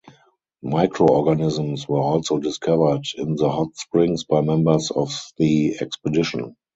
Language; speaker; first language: English; non-native, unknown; German